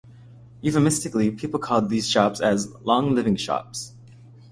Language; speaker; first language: English; native; English